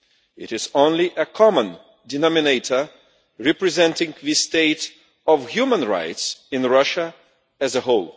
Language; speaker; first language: English; non-native, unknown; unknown